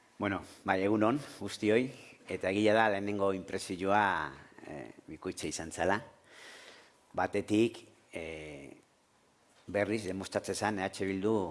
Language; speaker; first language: Basque; native; Basque